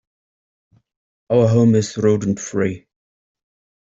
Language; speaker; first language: English; native; English